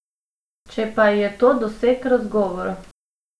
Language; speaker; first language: Slovenian; non-native, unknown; Macedonian